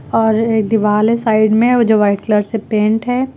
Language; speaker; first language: Hindi; native; Hindi